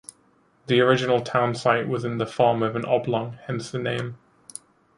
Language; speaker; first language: English; native; English